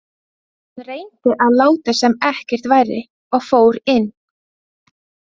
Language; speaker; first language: Icelandic; non-native, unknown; Latvian